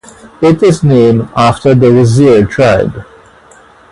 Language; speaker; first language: English; native; English